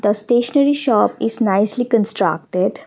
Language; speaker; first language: English; non-native, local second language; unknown